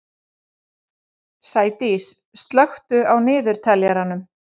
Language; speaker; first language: Icelandic; native; Icelandic